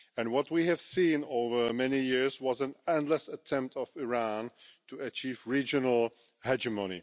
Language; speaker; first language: English; non-native, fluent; Czech